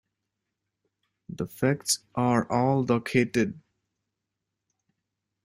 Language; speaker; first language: English; native; English